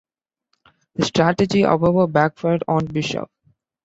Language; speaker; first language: English; non-native, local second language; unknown